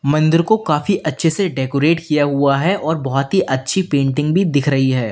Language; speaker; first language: Hindi; native; Hindi